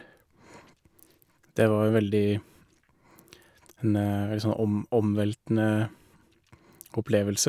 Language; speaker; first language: Norwegian; native; Norwegian